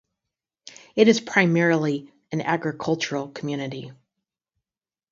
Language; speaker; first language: English; native; English